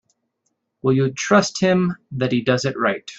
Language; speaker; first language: English; native; English